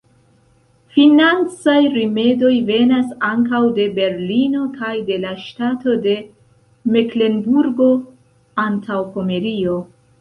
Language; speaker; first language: Esperanto; non-native, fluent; Central Kurdish